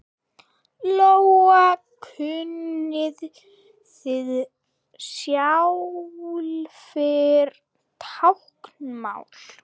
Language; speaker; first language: Icelandic; non-native, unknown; German